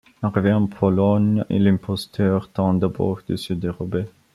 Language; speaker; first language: French; non-native, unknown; Bulgarian